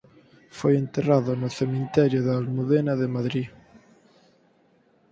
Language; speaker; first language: Galician; native; Galician